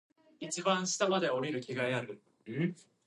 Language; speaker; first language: English; non-native, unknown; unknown